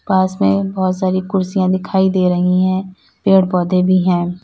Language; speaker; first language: Hindi; native; Hindi